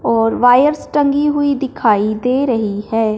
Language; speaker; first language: Hindi; non-native, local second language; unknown